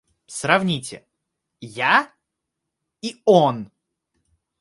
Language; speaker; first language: Russian; native; Russian